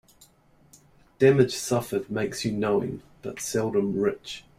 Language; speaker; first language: English; native; English